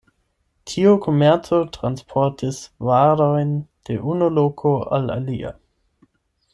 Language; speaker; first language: Esperanto; non-native, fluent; German